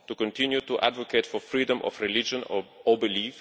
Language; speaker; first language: English; non-native, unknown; Bulgarian